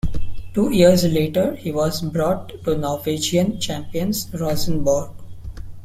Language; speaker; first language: English; non-native, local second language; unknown